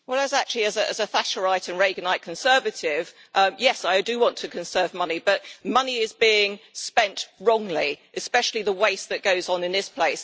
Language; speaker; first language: English; native; English